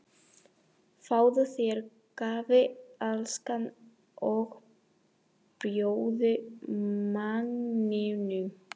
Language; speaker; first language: Icelandic; non-native, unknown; Spanish